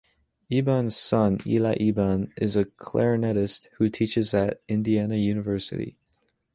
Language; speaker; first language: English; native; English